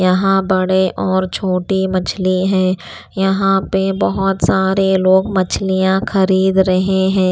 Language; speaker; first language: Hindi; non-native, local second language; Punjabi